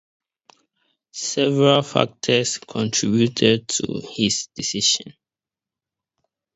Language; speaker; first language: English; non-native, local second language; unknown